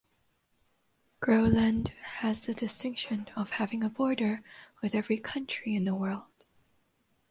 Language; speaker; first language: English; non-native, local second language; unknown